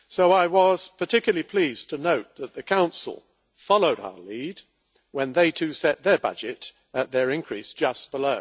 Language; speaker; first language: English; native; English